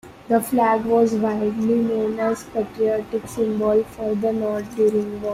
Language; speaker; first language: English; non-native, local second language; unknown